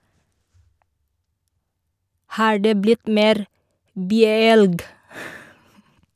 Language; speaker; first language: Norwegian; non-native, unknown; Filipino